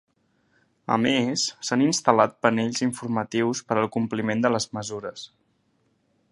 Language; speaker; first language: Catalan; native; Catalan